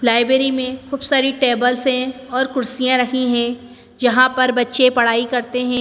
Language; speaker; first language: Hindi; native; Hindi